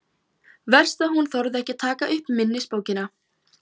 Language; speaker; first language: Icelandic; native; Icelandic